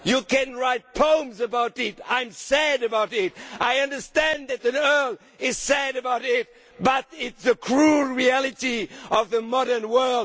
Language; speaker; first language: English; non-native, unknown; French